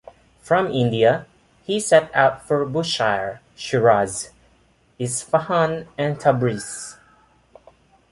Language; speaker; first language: English; non-native, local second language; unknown